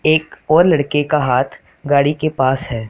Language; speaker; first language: Hindi; non-native, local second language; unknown